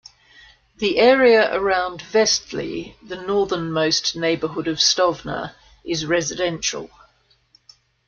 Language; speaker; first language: English; native; English